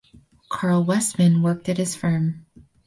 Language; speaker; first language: English; native; English